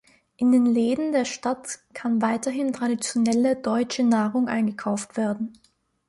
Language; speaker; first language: German; native; German